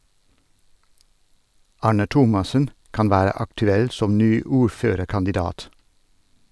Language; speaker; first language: Norwegian; non-native, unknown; Dutch